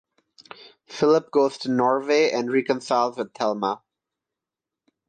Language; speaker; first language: English; non-native, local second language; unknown